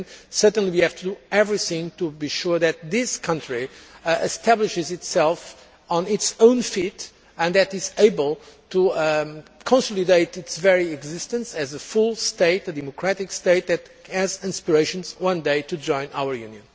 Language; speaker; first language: English; non-native, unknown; Polish